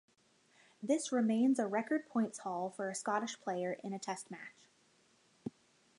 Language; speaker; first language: English; native; English